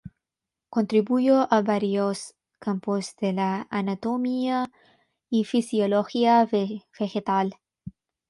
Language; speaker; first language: Spanish; non-native, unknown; Bangla